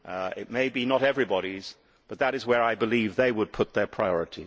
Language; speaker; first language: English; native; English